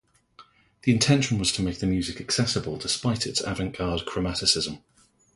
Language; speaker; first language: English; native; English